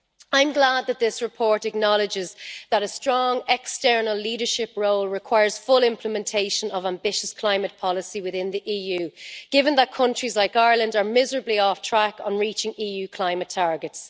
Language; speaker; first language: English; native; English